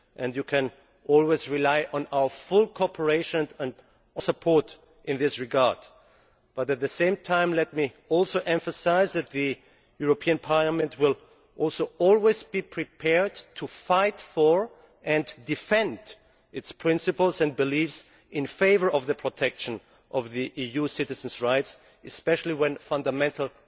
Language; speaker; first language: English; non-native, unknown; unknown